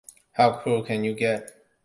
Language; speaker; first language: English; non-native, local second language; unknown